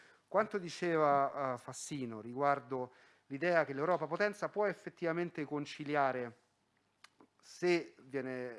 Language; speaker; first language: Italian; native; Italian